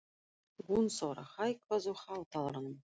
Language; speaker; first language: Icelandic; non-native, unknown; Russian